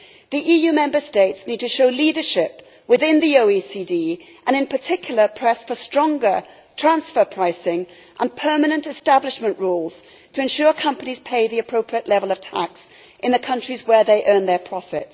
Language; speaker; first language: English; native; English